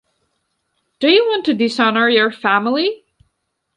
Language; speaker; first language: English; non-native, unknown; Georgian